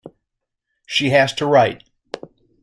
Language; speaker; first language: English; native; English